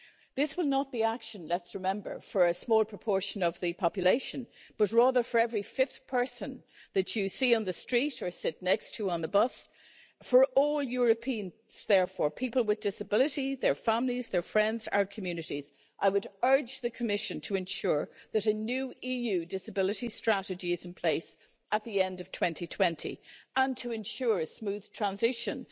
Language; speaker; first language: English; native; English